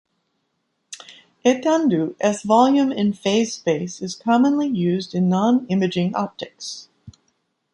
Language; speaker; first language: English; native; English